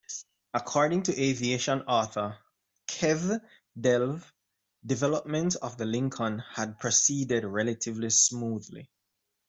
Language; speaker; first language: English; native; English